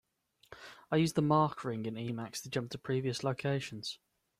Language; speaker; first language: English; native; English